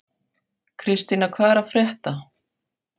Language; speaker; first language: Icelandic; non-native, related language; Faroese